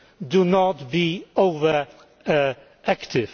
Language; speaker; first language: English; non-native, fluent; Polish